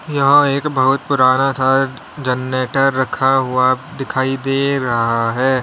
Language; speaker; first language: Hindi; native; Hindi